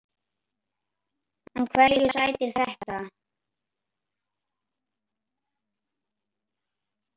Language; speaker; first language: Icelandic; native; Icelandic